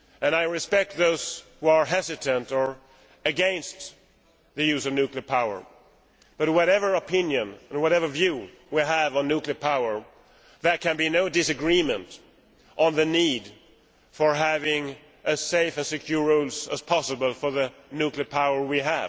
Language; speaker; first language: English; non-native, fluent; Swedish